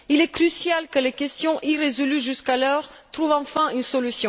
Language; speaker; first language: French; non-native, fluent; Bulgarian